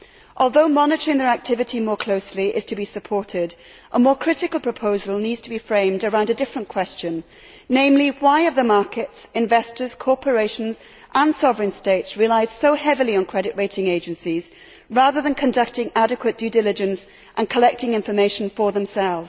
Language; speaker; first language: English; native; English